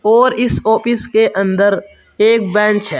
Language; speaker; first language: Hindi; native; Hindi